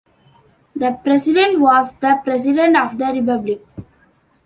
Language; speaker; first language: English; non-native, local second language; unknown